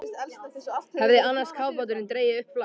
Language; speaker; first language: Icelandic; native; Icelandic